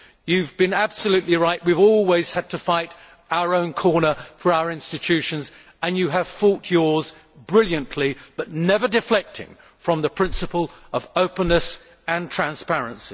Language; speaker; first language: English; native; English